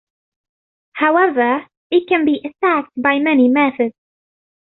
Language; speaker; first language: English; non-native, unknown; Arabic